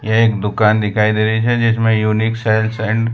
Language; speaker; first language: Hindi; non-native, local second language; Gujarati